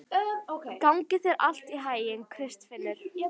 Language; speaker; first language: Icelandic; native; Icelandic